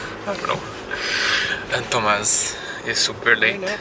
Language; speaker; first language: English; non-native, fluent; Portuguese